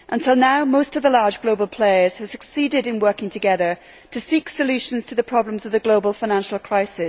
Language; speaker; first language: English; native; English